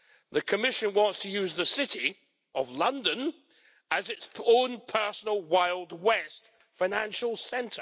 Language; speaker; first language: English; native; English